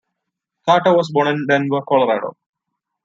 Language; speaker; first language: English; non-native, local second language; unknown